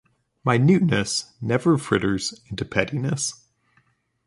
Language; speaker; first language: English; native; English